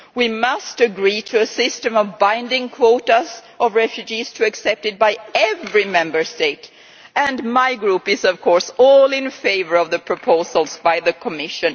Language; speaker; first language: English; non-native, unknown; Swedish